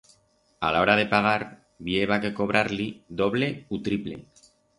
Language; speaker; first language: Aragonese; non-native, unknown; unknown